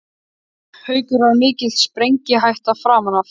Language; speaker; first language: Icelandic; native; Icelandic